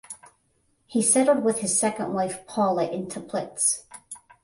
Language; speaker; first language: English; native; English